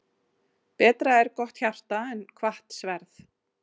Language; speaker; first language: Icelandic; native; Icelandic